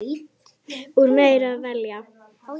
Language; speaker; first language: Icelandic; native; Icelandic